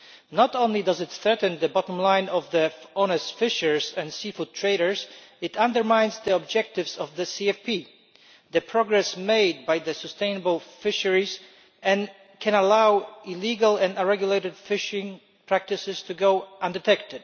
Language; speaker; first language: English; non-native, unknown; Polish